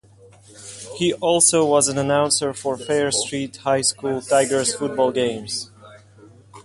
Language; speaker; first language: English; non-native, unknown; Russian